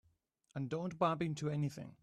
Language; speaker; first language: English; native; English